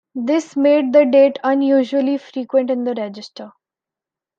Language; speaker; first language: English; non-native, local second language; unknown